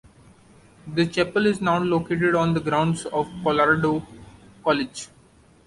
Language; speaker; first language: English; non-native, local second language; Marathi